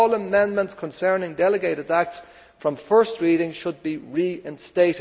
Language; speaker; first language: English; native; English